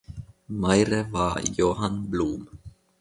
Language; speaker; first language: German; non-native, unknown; Finnish